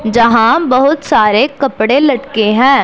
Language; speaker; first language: Hindi; non-native, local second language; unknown